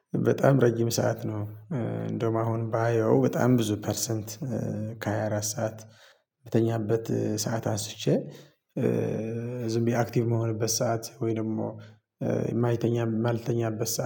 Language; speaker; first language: Amharic; non-native, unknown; Tigrinya